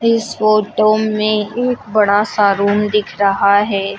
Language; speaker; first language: Hindi; native; Hindi